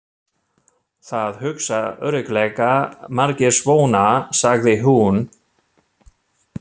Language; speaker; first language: Icelandic; non-native, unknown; German